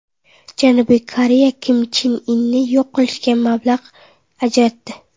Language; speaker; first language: Uzbek; non-native, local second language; Kara-Kalpak